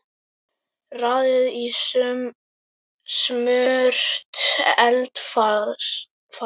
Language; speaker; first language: Icelandic; native; Icelandic